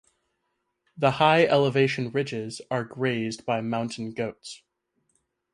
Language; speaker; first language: English; native; English